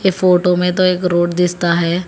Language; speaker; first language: Hindi; non-native, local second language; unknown